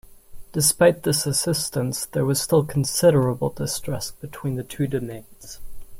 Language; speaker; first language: English; non-native, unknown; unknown